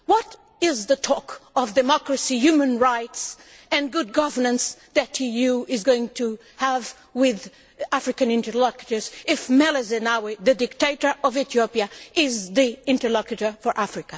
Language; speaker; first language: English; non-native, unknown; Portuguese